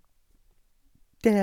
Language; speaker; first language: Norwegian; native; Norwegian